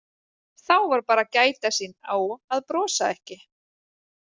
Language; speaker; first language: Icelandic; native; Icelandic